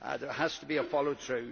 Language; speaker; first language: English; native; English